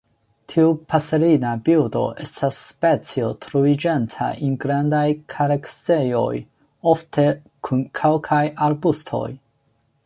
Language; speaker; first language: Esperanto; non-native, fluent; Chinese